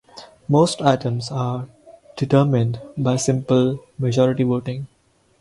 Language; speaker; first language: English; non-native, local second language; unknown